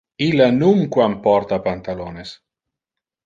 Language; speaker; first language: Interlingua; non-native, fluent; Italian